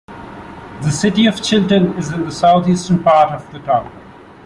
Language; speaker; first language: English; non-native, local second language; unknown